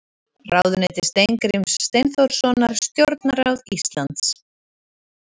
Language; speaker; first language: Icelandic; native; Icelandic